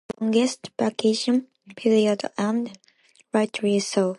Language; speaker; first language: English; non-native, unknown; Japanese